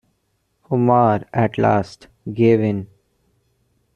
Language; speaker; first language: English; non-native, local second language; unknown